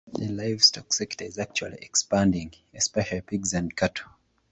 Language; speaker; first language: English; non-native, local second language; Ganda